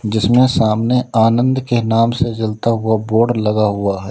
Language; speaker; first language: Hindi; native; Hindi